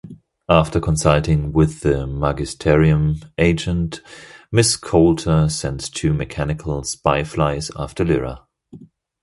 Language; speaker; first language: English; non-native, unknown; German